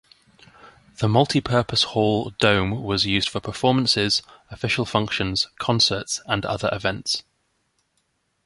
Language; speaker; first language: English; native; English